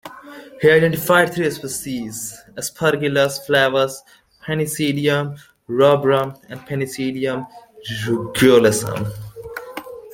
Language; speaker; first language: English; non-native, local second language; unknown